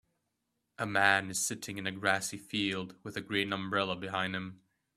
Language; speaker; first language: English; native; English